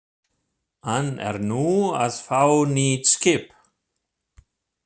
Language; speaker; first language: Icelandic; non-native, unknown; German